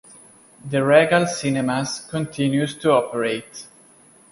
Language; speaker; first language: English; non-native, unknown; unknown